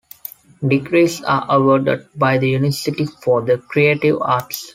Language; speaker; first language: English; non-native, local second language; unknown